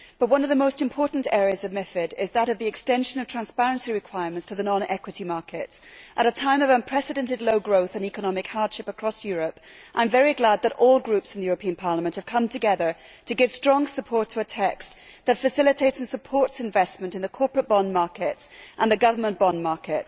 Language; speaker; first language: English; native; English